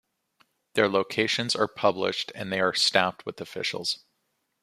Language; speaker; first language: English; native; English